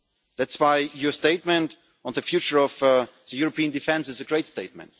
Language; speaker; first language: English; non-native, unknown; German